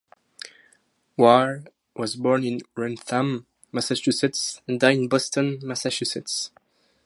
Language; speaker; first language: English; non-native, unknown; French